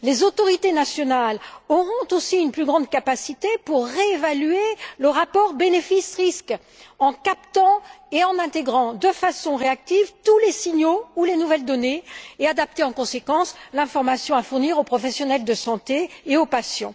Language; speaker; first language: French; native; French